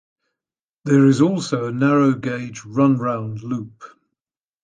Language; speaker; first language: English; native; English